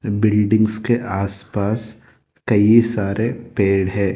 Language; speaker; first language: Hindi; non-native, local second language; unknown